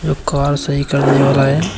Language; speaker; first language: Hindi; native; Hindi